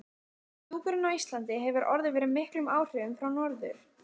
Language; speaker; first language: Icelandic; native; Icelandic